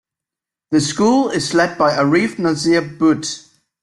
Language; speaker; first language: English; native; English